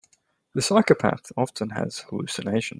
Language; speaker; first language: English; native; English